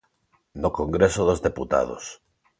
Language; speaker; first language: Galician; non-native, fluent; Spanish